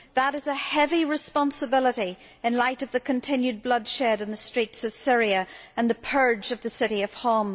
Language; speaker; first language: English; native; English